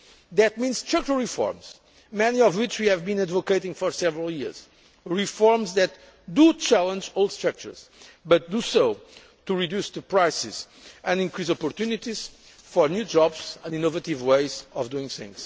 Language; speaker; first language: English; non-native, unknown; Portuguese